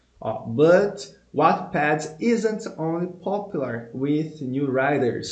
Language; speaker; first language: English; non-native, fluent; Portuguese